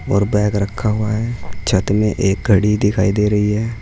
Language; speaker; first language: Hindi; native; Hindi